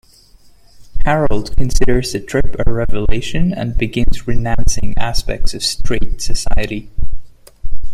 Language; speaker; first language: English; non-native, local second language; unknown